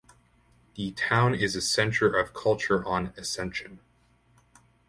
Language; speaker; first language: English; native; English